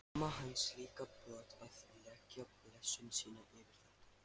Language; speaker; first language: Icelandic; non-native, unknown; Lithuanian